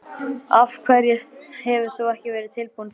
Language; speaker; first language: Icelandic; native; Icelandic